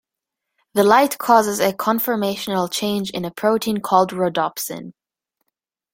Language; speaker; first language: English; native; English